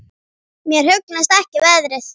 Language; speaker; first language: Icelandic; native; Icelandic